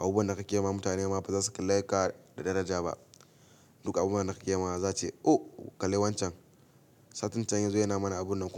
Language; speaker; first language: Hausa; native; Hausa